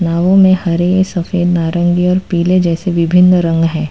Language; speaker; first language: Hindi; non-native, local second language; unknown